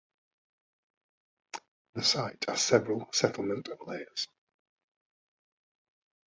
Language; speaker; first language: English; native; English